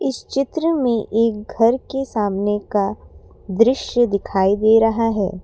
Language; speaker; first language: Hindi; non-native, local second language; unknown